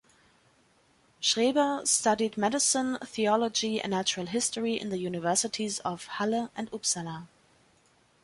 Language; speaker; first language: English; non-native, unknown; German